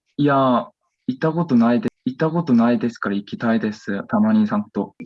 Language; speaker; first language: Japanese; non-native, learner; Korean